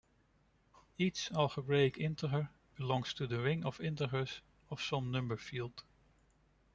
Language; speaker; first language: English; non-native, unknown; Dutch